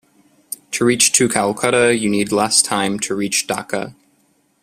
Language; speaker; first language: English; native; English